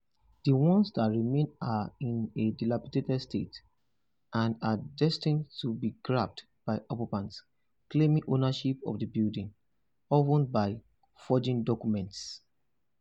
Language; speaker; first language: English; non-native, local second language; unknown